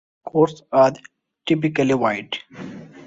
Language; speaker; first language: English; non-native, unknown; Bangla